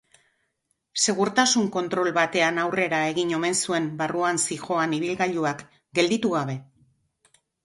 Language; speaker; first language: Basque; native; Basque